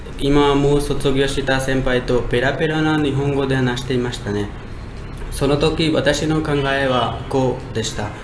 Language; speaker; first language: Japanese; non-native, learner; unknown